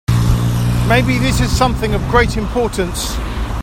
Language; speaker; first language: English; native; English